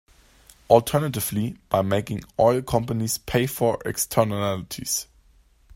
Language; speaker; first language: English; non-native, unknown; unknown